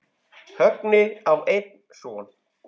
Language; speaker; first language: Icelandic; native; Icelandic